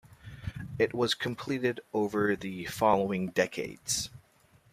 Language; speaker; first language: English; native; English